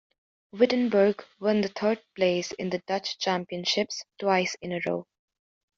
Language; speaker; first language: English; native; English